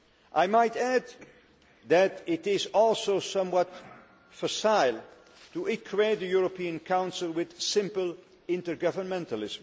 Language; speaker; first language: English; non-native, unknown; Dutch